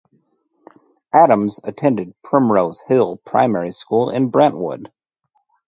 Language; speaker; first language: English; native; English